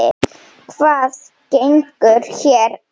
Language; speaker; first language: Icelandic; non-native, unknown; Slovenian